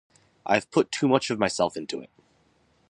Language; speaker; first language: English; native; English